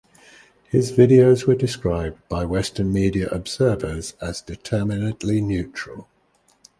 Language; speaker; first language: English; native; English